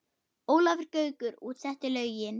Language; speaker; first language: Icelandic; non-native, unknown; German